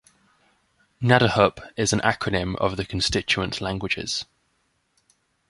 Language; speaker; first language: English; native; English